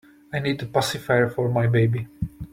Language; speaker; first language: English; non-native, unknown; Czech